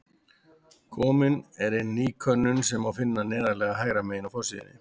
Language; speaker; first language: Icelandic; native; Icelandic